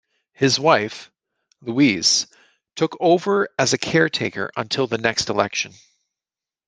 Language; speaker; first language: English; native; English